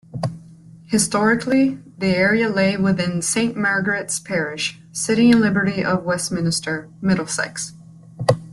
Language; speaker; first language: English; native; English